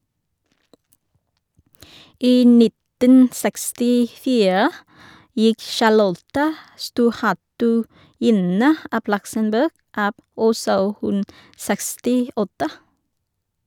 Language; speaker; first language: Norwegian; non-native, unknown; Vietnamese